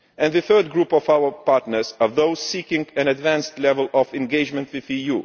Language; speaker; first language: English; non-native, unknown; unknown